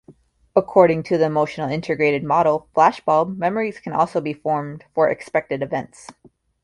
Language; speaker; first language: English; native; English